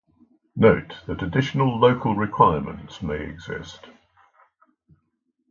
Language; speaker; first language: English; native; English